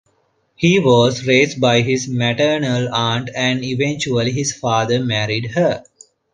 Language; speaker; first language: English; non-native, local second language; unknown